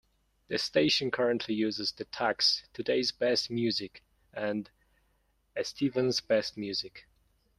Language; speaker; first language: English; non-native, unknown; Mongolian